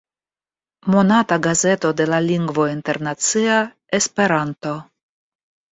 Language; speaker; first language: Esperanto; non-native, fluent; Russian